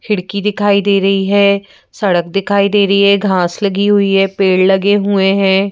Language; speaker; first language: Hindi; native; Hindi